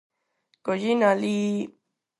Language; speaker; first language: Galician; non-native, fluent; Spanish